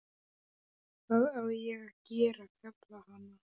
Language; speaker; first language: Icelandic; non-native, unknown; Polish